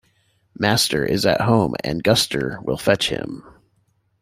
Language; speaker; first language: English; native; English